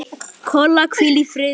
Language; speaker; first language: Icelandic; native; Icelandic